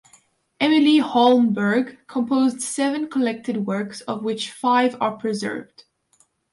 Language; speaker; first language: English; non-native, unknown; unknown